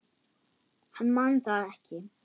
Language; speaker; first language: Icelandic; non-native, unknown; German